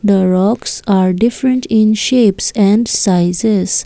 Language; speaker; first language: English; non-native, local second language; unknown